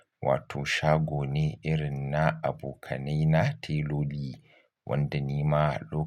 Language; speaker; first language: Hausa; native; Hausa